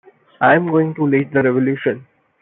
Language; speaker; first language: English; non-native, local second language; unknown